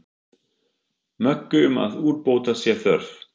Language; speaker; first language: Icelandic; non-native, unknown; German